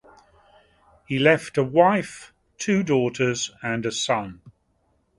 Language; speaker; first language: English; native; English